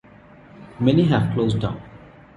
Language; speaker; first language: English; non-native, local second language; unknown